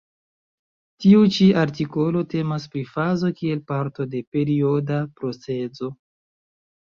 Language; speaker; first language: Esperanto; non-native, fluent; Chinese